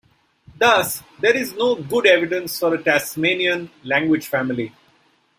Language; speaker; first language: English; non-native, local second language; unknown